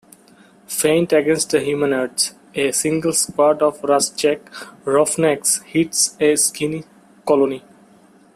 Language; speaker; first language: English; non-native, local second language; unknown